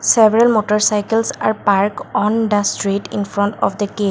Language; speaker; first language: English; non-native, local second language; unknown